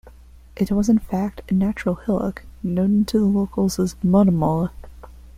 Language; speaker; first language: English; non-native, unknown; Spanish